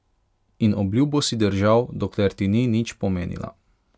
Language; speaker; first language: Slovenian; non-native, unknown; Hungarian